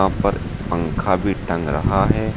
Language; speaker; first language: Hindi; native; Hindi